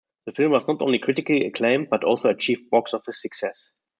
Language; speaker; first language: English; non-native, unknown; German